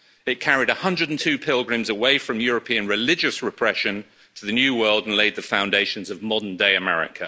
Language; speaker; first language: English; native; English